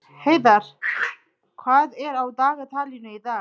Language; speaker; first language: Icelandic; non-native, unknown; Nepali